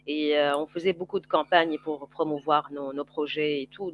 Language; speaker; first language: French; non-native, local second language; Arabic